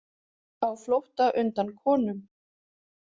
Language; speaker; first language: Icelandic; native; Icelandic